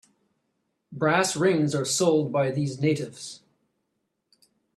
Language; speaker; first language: English; native; English